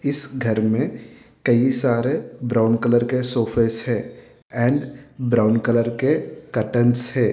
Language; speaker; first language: Hindi; non-native, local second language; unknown